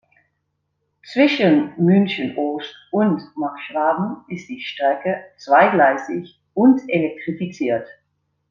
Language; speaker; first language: German; non-native, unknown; Dutch